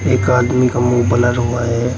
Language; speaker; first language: Hindi; native; Hindi